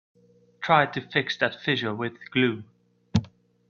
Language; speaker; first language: English; non-native, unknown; Dutch